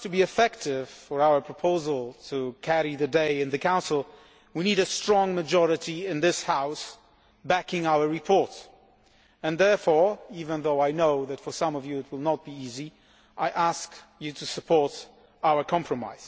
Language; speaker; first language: English; non-native, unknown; Polish